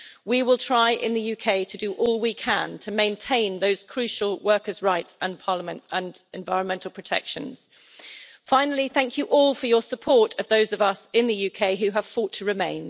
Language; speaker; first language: English; native; English